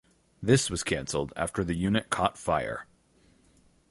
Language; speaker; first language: English; native; English